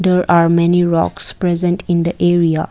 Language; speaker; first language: English; non-native, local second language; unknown